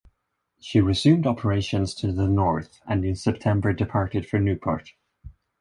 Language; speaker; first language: English; non-native, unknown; Swedish